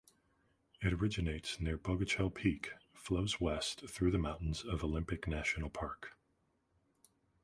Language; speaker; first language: English; native; English